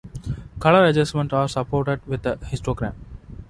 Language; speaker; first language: English; non-native, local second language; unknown